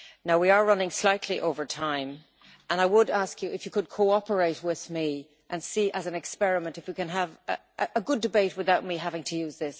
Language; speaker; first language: English; native; English